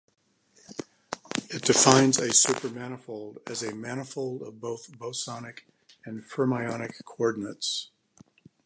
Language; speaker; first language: English; native; English